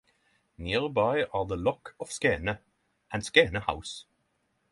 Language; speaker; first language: English; non-native, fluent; Norwegian